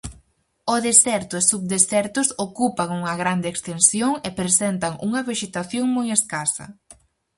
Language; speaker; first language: Galician; native; Galician